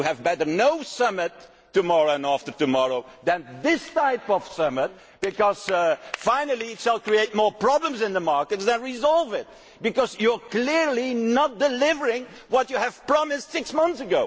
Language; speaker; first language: English; non-native, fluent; Dutch